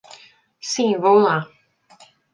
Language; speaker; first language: Portuguese; native; Portuguese